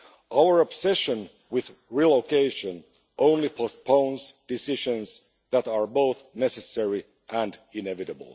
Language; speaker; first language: English; non-native, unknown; Finnish